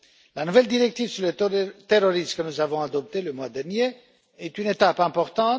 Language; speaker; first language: French; non-native, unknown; Romanian